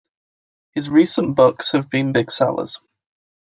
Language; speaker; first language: English; native; English